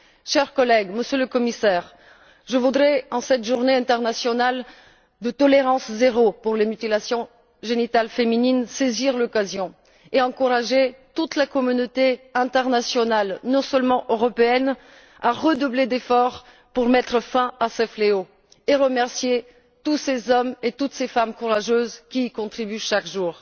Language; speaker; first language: French; non-native, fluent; Bulgarian